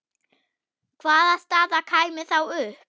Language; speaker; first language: Icelandic; non-native, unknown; German